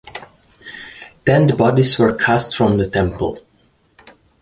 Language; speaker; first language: English; native; English